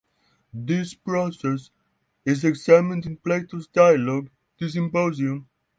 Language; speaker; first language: English; non-native, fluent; Norwegian